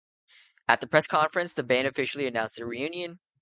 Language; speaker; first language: English; native; English